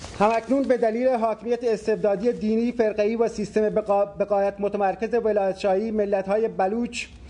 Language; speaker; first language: Persian; non-native, local second language; Baluchi